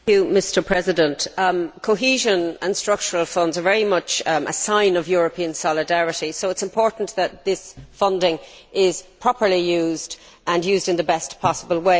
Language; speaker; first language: English; native; English